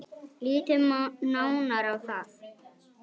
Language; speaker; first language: Icelandic; native; Icelandic